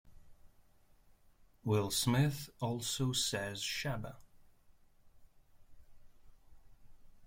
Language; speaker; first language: English; non-native, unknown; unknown